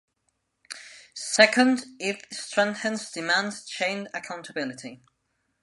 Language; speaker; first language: English; non-native, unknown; Spanish